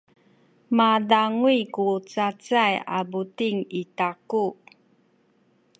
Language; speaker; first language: Sakizaya; non-native, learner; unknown